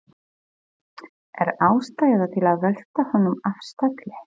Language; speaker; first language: Icelandic; non-native, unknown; Polish